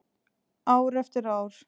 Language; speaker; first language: Icelandic; native; Icelandic